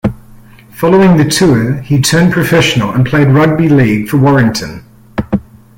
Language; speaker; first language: English; native; English